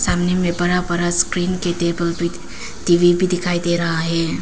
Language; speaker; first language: Hindi; non-native, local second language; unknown